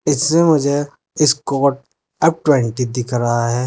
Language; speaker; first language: Hindi; native; Hindi